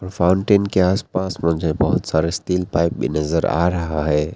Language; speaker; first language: Hindi; non-native, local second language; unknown